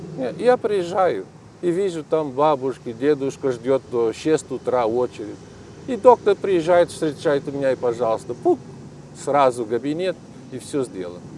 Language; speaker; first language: Russian; non-native, learner; Portuguese